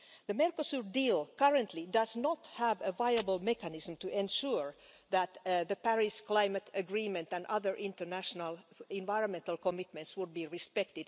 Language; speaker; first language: English; non-native, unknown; Finnish